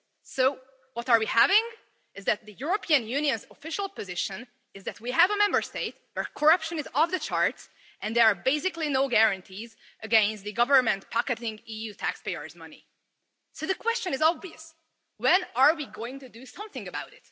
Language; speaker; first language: English; non-native, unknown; Hungarian